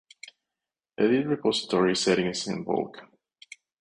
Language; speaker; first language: English; non-native, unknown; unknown